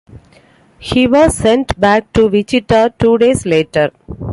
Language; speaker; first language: English; non-native, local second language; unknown